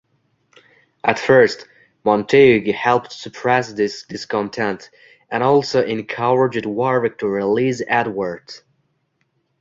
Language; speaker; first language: English; non-native, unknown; Uzbek